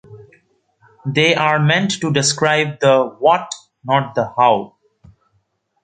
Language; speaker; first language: English; non-native, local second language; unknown